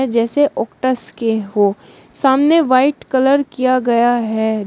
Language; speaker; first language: Hindi; native; Hindi